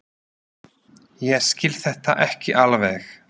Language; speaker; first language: Icelandic; non-native, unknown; Slovak